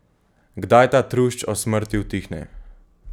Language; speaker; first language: Slovenian; native; Slovenian